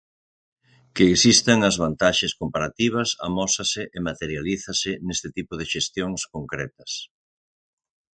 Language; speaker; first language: Galician; native; Galician